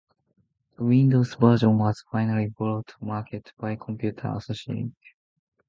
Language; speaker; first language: English; non-native, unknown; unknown